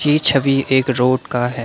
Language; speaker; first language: Hindi; non-native, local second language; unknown